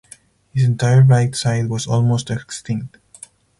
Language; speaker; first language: English; non-native, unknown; Spanish